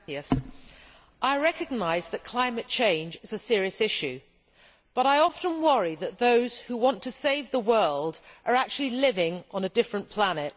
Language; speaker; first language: English; native; English